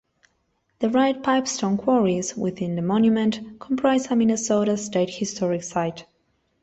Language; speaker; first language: English; non-native, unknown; Spanish